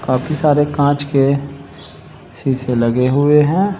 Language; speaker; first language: Hindi; native; Hindi